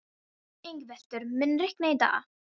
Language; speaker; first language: Icelandic; non-native, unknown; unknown